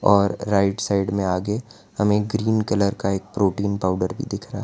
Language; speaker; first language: Hindi; non-native, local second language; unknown